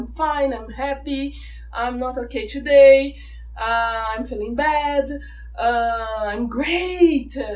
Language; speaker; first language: English; non-native, fluent; Portuguese